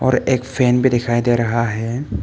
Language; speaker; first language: Hindi; early bilingual, other home language; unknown